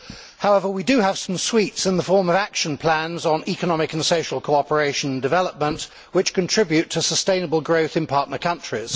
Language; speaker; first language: English; native; English